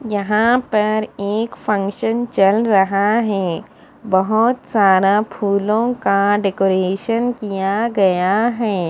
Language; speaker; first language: Hindi; non-native, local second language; Punjabi